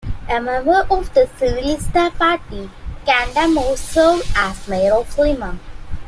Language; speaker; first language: English; non-native, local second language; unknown